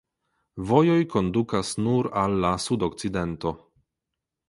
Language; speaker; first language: Esperanto; non-native, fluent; Polish